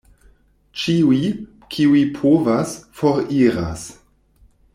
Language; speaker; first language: Esperanto; non-native, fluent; German